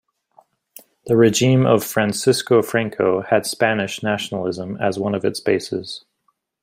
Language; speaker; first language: English; native; English